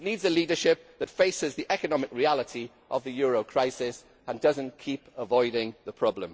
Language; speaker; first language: English; native; English